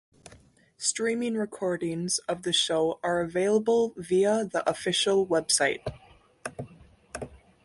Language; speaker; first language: English; native; English